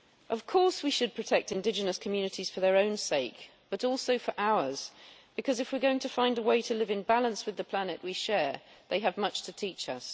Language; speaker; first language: English; native; English